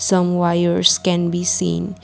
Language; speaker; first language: English; non-native, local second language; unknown